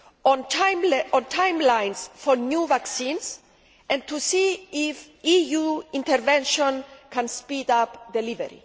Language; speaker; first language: English; non-native, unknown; Greek